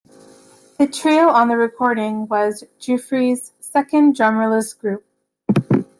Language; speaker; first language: English; native; English